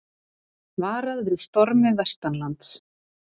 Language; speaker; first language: Icelandic; native; Icelandic